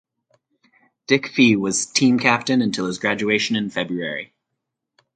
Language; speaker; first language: English; native; English